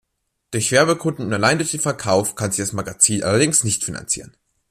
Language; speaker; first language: German; native; German